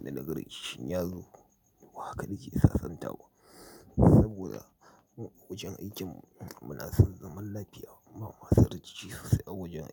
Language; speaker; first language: Hausa; native; Hausa